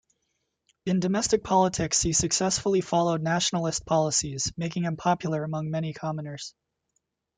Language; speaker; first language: English; native; English